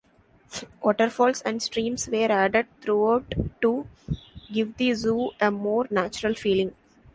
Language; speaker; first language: English; non-native, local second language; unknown